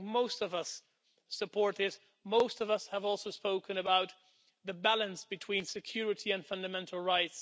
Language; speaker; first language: English; non-native, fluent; Dutch